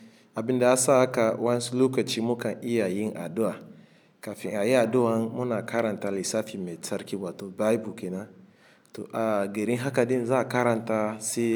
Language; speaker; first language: Hausa; non-native, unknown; Igbo